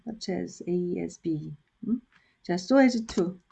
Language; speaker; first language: English; non-native, fluent; Korean